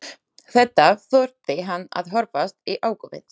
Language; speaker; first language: Icelandic; non-native, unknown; Slovak